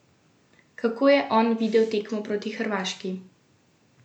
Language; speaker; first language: Slovenian; native; Slovenian